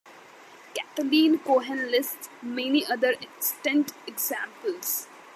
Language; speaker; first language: English; non-native, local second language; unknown